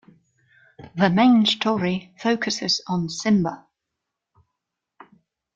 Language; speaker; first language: English; non-native, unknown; German